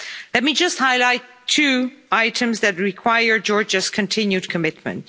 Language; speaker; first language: English; non-native, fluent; Dutch